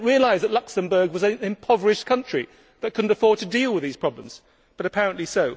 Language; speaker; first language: English; native; English